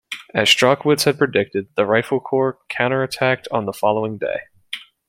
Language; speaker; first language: English; native; English